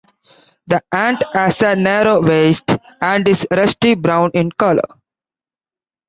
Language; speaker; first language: English; non-native, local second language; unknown